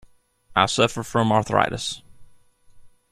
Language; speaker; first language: English; native; English